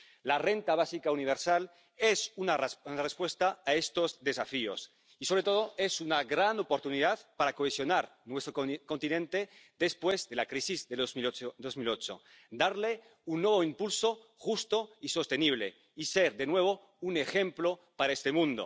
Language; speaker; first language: Spanish; native; Spanish